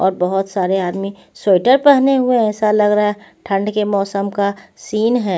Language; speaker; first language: Hindi; non-native, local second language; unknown